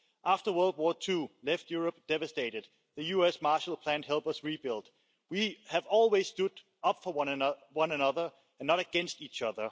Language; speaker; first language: English; non-native, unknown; Danish